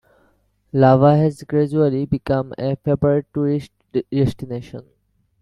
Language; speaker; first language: English; non-native, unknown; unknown